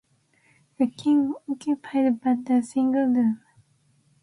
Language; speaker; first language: English; non-native, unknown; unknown